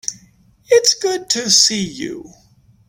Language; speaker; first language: English; native; English